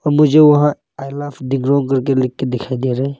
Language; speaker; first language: Hindi; non-native, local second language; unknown